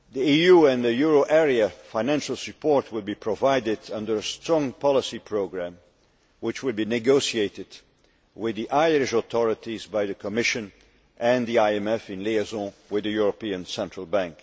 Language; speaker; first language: English; non-native, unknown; Dutch